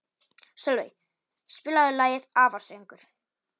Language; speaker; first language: Icelandic; non-native, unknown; Polish